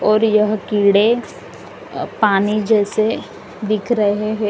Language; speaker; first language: Hindi; native; Hindi